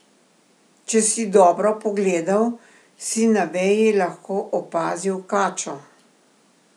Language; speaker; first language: Slovenian; native; Slovenian